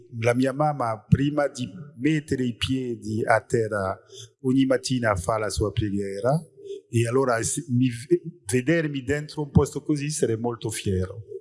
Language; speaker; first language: Italian; non-native, fluent; French